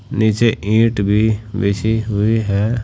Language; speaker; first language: Hindi; native; Hindi